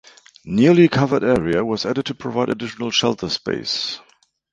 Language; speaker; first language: English; non-native, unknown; German